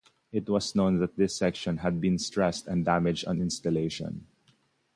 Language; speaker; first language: English; non-native, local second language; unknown